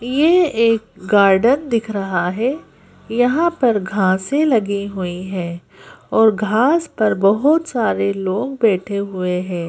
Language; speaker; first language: Hindi; native; Hindi